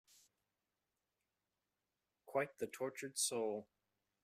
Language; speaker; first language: English; native; English